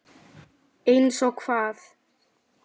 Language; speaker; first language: Icelandic; non-native, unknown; Lithuanian